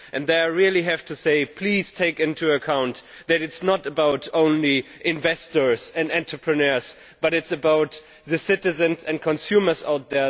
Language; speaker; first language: English; non-native, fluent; German